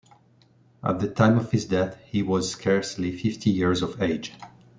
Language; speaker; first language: English; non-native, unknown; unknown